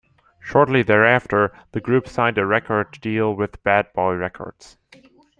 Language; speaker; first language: English; non-native, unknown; German